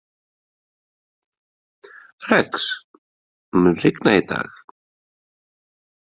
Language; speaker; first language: Icelandic; native; Icelandic